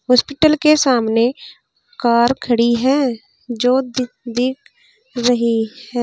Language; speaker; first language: Hindi; native; Hindi